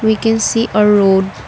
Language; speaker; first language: English; non-native, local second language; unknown